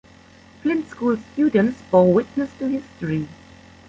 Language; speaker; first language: English; non-native, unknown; German